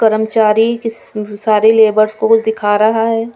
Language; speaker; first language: Hindi; non-native, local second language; Punjabi